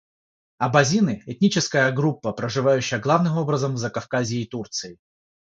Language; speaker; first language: Russian; non-native, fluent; Georgian